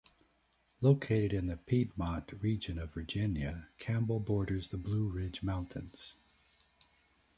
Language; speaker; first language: English; native; English